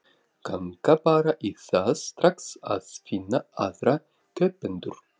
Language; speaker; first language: Icelandic; non-native, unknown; Russian